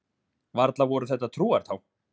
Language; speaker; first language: Icelandic; native; Icelandic